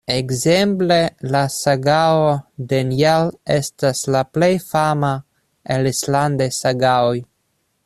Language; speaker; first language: Esperanto; non-native, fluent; Russian